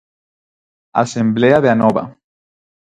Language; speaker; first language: Galician; non-native, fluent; Spanish